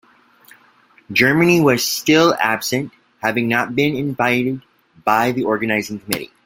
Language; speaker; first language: English; native; English